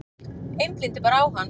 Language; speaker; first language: Icelandic; native; Icelandic